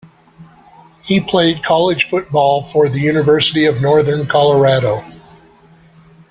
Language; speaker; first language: English; native; English